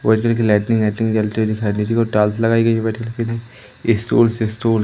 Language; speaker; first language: Hindi; native; Hindi